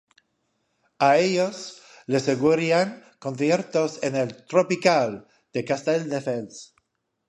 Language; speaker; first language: Spanish; non-native, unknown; English